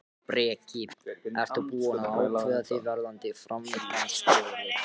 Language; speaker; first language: Icelandic; non-native, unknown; Japanese